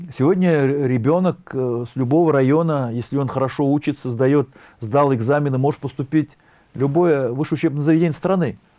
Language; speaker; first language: Russian; non-native, local second language; Tatar